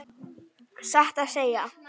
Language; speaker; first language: Icelandic; native; Icelandic